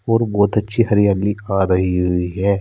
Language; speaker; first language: Hindi; native; Hindi